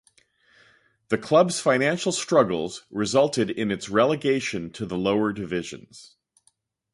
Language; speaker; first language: English; native; English